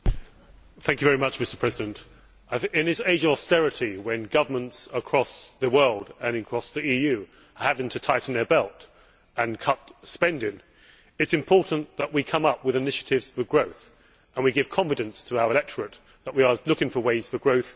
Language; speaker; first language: English; native; English